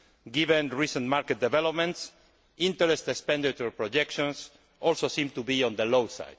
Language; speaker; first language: English; non-native, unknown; Spanish